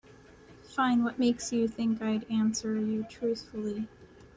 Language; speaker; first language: English; native; English